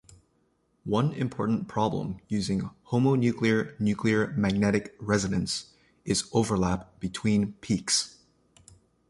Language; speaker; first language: English; native; English